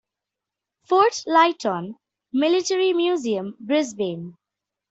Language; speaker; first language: English; non-native, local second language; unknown